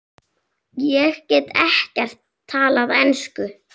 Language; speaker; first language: Icelandic; native; Icelandic